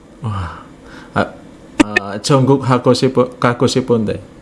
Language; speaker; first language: Korean; non-native, learner; Indonesian